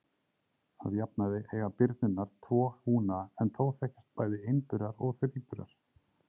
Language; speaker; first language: Icelandic; native; Icelandic